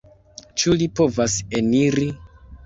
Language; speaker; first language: Esperanto; non-native, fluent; Kinyarwanda